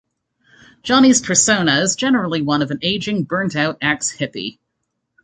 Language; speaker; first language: English; native; English